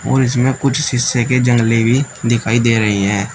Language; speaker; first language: Hindi; native; Hindi